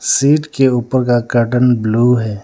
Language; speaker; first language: Hindi; non-native, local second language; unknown